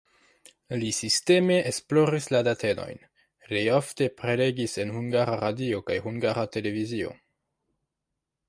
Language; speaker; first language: Esperanto; non-native, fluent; French